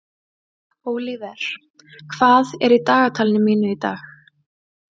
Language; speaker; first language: Icelandic; native; Icelandic